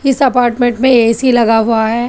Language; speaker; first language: Hindi; non-native, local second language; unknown